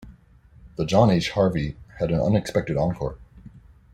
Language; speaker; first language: English; native; English